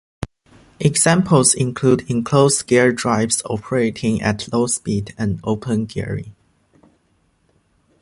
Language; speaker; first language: English; non-native, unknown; Chinese